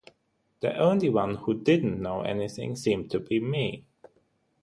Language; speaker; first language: English; non-native, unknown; German